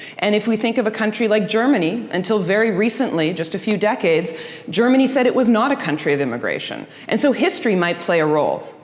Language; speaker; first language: English; early bilingual, other home language; Dutch